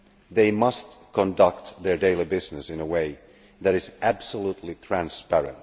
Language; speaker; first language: English; non-native, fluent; Finnish